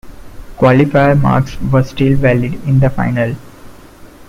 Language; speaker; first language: English; non-native, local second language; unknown